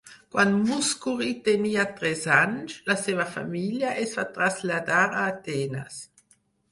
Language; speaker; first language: Catalan; non-native, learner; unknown